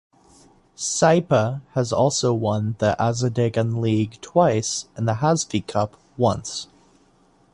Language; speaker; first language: English; native; English